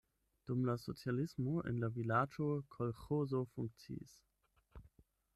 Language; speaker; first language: Esperanto; non-native, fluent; German